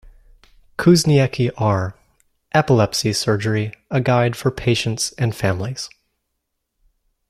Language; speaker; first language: English; native; English